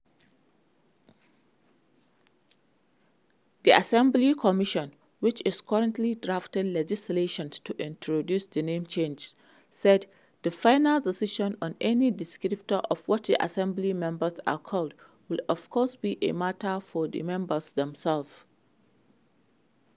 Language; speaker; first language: English; non-native, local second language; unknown